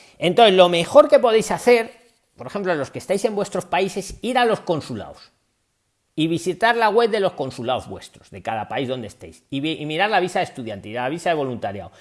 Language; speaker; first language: Spanish; native; Spanish